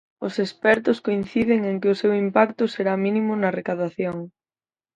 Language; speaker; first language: Galician; native; Galician